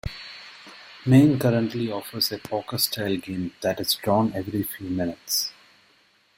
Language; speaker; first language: English; non-native, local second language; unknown